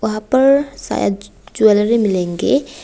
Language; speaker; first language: Hindi; non-native, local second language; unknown